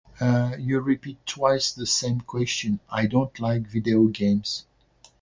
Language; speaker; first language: English; non-native, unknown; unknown